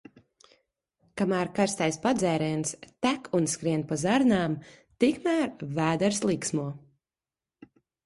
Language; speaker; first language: Latvian; early bilingual, heritage; Latvian